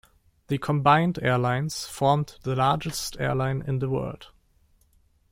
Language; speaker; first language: English; non-native, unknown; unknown